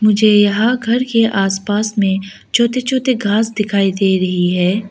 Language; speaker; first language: Hindi; non-native, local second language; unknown